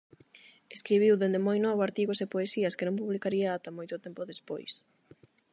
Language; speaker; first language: Galician; non-native, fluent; Spanish